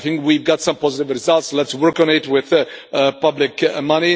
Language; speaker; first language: English; non-native, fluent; Czech